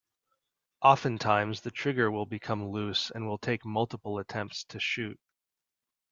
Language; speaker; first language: English; native; English